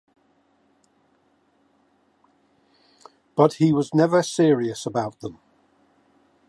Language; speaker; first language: English; native; English